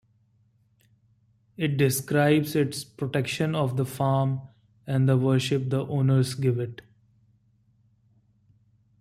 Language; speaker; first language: English; non-native, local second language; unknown